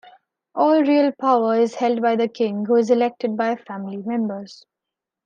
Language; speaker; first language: English; non-native, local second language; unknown